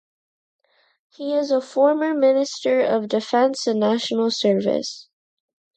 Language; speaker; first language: English; non-native, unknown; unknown